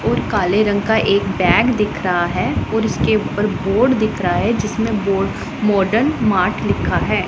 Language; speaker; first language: Hindi; non-native, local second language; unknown